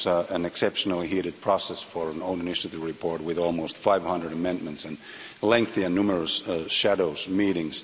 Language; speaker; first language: English; non-native, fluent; Finnish